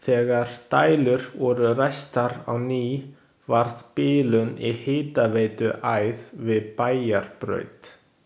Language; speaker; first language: Icelandic; non-native, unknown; Chinese